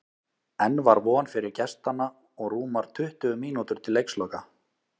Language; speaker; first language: Icelandic; native; Icelandic